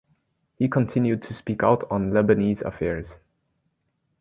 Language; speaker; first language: English; native; English